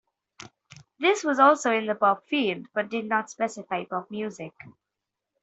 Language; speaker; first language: English; non-native, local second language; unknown